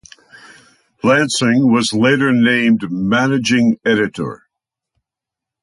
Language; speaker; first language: English; native; English